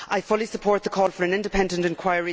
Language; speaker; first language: English; native; English